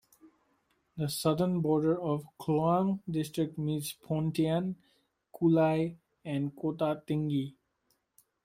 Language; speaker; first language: English; non-native, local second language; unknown